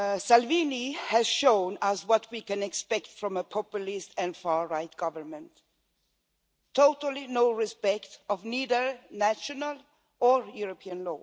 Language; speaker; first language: English; non-native, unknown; Swedish